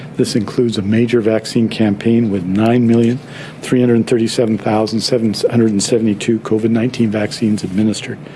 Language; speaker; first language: English; native; English